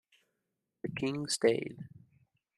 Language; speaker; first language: English; native; English